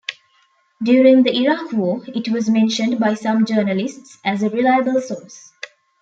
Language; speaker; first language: English; non-native, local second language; Tamil